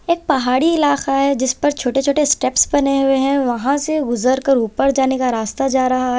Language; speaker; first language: Hindi; non-native, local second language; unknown